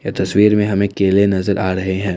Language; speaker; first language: Hindi; non-native, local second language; Assamese